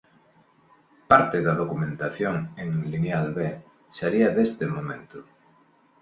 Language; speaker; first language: Galician; non-native, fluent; Spanish